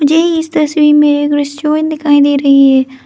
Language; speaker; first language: Hindi; non-native, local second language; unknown